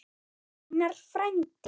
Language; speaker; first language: Icelandic; native; Icelandic